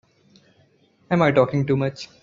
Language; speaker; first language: English; non-native, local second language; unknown